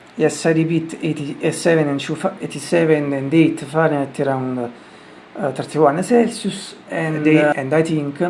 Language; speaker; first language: English; non-native, learner; Italian